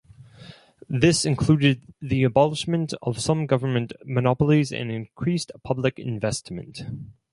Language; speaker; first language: English; non-native, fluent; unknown